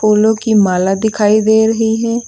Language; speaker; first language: Hindi; native; Hindi